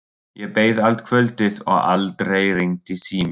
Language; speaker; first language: Icelandic; non-native, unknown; German